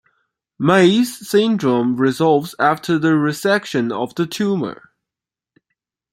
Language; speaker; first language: English; non-native, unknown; Chinese